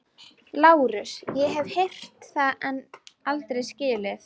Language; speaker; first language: Icelandic; native; Icelandic